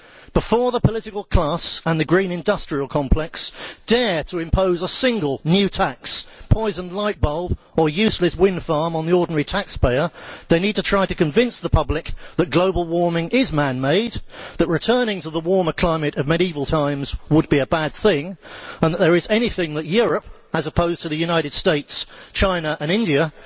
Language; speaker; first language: English; native; English